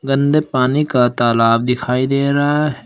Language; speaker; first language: Hindi; native; Hindi